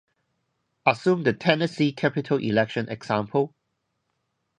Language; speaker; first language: English; non-native, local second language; Cantonese